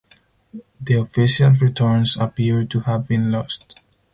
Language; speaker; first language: English; non-native, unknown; Spanish